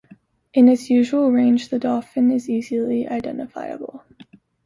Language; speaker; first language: English; native; English